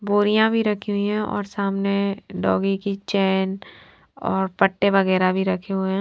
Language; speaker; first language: Hindi; non-native, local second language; Punjabi